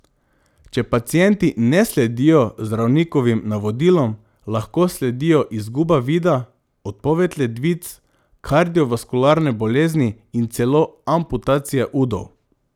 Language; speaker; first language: Slovenian; non-native, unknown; Macedonian